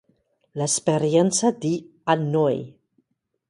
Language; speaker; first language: Italian; non-native, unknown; English